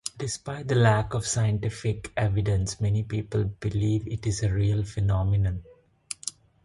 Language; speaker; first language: English; non-native, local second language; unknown